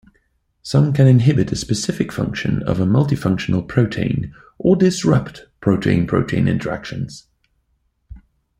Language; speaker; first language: English; native; English